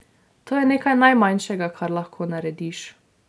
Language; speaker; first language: Slovenian; native; Slovenian